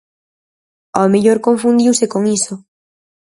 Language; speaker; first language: Galician; native; Galician